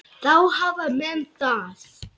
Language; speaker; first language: Icelandic; non-native, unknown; Lithuanian